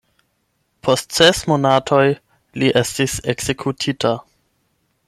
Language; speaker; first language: Esperanto; non-native, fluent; German